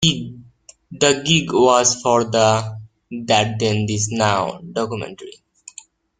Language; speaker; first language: English; native; English